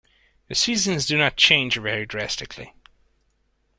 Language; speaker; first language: English; non-native, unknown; Hungarian